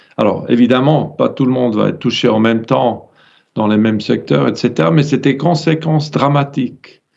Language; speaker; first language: French; non-native, fluent; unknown